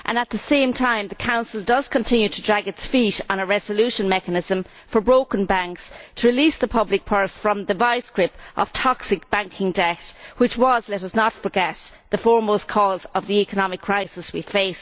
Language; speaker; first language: English; native; English